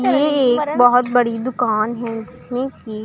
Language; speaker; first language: Hindi; non-native, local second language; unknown